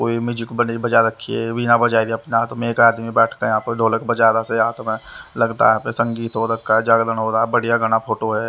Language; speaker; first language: Hindi; native; Hindi